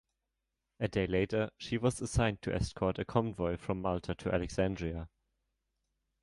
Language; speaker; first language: English; non-native, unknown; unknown